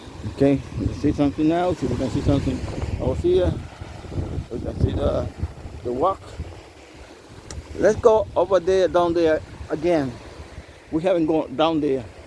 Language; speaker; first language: English; non-native, fluent; Spanish